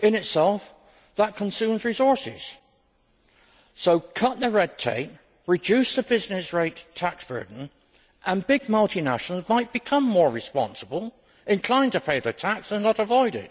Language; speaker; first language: English; native; English